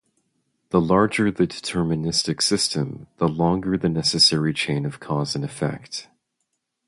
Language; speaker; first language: English; native; English